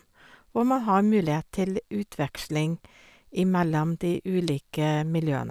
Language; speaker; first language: Norwegian; non-native, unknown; English